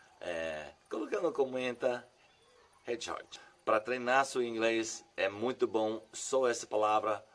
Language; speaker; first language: Portuguese; non-native, fluent; English